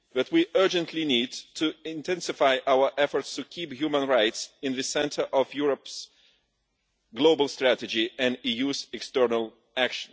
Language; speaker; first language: English; non-native, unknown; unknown